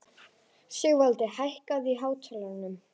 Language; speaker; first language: Icelandic; native; Icelandic